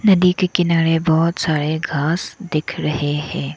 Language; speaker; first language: Hindi; non-native, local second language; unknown